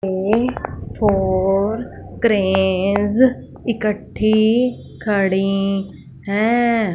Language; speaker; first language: Hindi; non-native, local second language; Punjabi